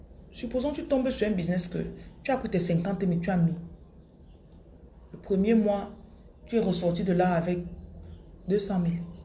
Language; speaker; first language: French; non-native, local second language; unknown